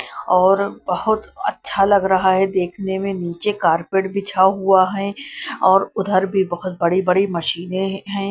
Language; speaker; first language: Hindi; non-native, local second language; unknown